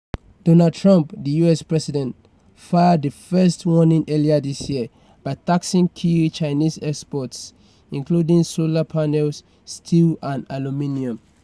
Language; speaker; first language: English; non-native, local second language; Yoruba